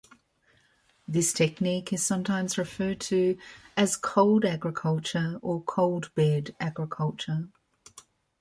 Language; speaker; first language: English; native; English